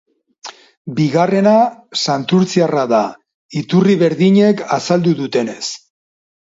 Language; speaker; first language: Basque; non-native, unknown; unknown